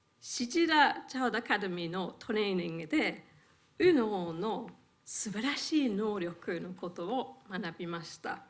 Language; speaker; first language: Japanese; non-native, fluent; English